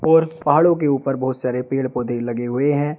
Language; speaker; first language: Hindi; native; Hindi